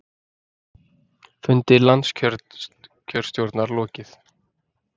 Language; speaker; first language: Icelandic; native; Icelandic